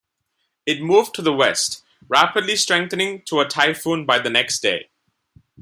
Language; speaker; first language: English; non-native, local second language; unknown